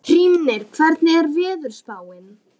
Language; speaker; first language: Icelandic; native; Icelandic